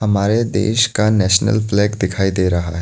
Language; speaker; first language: Hindi; non-native, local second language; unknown